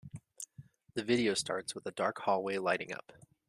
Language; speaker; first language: English; native; English